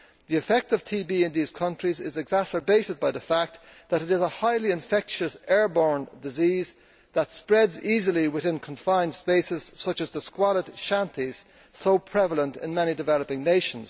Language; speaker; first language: English; native; English